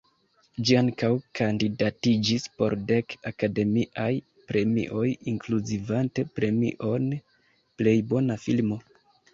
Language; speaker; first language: Esperanto; non-native, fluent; Kinyarwanda